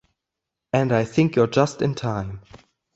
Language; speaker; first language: English; non-native, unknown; German